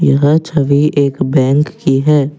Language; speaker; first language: Hindi; non-native, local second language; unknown